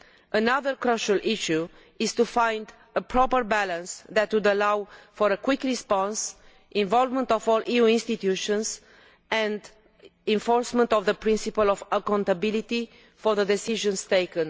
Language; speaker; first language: English; non-native, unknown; Romanian